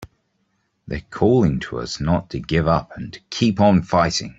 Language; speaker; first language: English; native; English